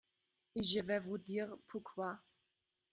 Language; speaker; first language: French; non-native, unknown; German